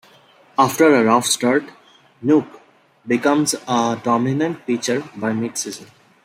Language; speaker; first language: English; non-native, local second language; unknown